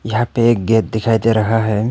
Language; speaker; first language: Hindi; non-native, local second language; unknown